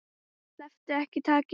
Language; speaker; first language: Icelandic; native; Icelandic